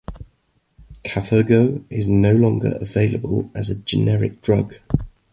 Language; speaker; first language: English; native; English